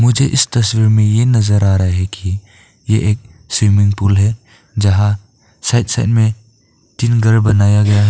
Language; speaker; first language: Hindi; non-native, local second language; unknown